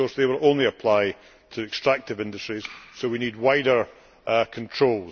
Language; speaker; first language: English; native; English